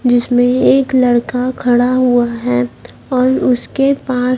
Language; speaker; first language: Hindi; native; Hindi